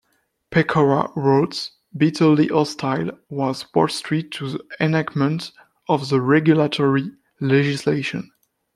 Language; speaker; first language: English; non-native, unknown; French